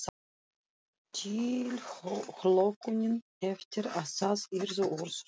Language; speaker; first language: Icelandic; non-native, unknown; Russian